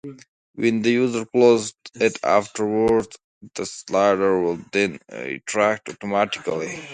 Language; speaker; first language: English; non-native, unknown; Pashto